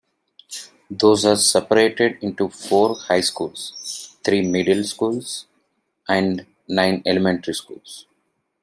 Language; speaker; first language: English; non-native, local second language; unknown